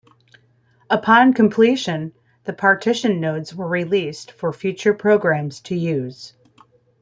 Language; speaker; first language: English; native; English